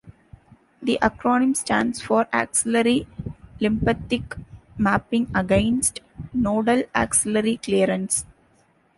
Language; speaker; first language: English; non-native, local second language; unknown